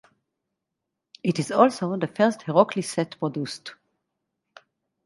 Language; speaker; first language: English; non-native, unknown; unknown